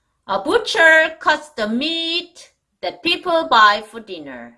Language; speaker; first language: English; non-native, fluent; Korean